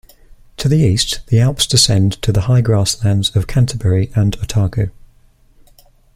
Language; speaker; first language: English; native; English